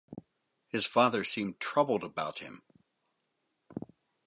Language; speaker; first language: English; native; English